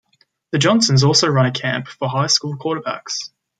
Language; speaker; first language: English; native; English